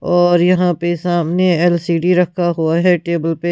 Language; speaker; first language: Hindi; non-native, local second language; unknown